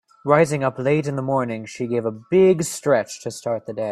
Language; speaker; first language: English; native; English